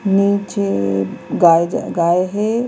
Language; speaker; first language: Hindi; native; Hindi